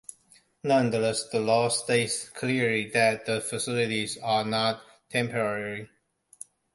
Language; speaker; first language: English; non-native, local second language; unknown